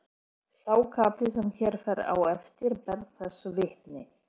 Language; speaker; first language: Icelandic; non-native, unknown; Polish